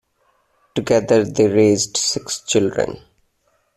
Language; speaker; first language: English; non-native, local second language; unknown